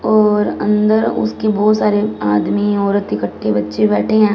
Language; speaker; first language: Hindi; non-native, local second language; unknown